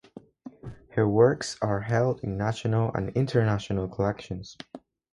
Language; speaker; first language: English; non-native, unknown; Spanish